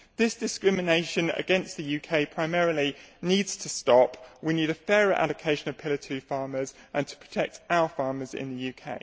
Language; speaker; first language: English; native; English